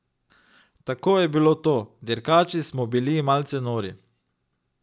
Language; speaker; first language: Slovenian; native; Slovenian